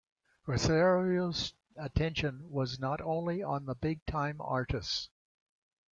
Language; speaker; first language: English; native; English